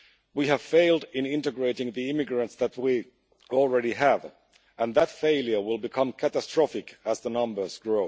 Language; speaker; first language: English; non-native, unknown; Finnish